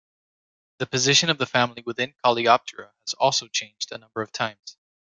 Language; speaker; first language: English; native; English